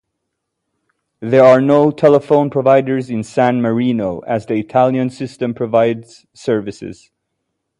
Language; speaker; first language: English; native; English